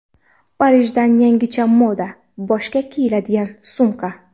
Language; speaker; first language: Uzbek; non-native, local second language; Kara-Kalpak